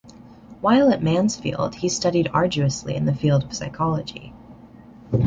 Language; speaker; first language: English; native; English